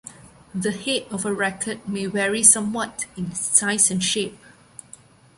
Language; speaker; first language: English; non-native, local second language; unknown